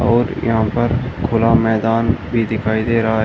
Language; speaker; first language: Hindi; native; Hindi